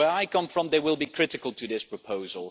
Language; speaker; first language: English; non-native, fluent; Dutch